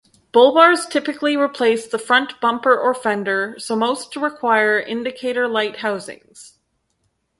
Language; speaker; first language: English; native; English